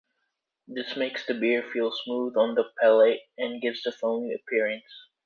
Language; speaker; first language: English; native; English